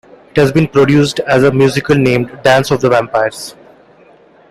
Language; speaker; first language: English; non-native, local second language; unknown